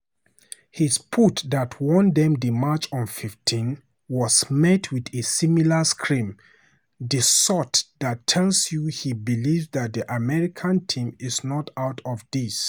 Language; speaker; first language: English; non-native, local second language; Hausa